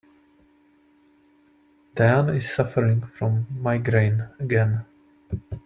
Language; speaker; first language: English; non-native, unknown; Czech